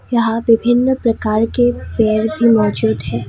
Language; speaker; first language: Hindi; non-native, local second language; Assamese